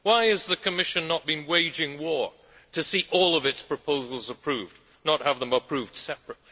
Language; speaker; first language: English; native; English